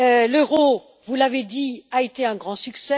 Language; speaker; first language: French; native; French